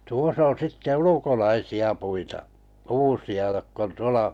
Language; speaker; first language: Finnish; native; Finnish